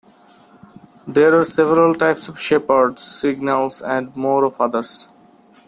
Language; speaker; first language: English; non-native, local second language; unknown